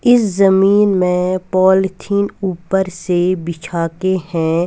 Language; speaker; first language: Hindi; non-native, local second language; Punjabi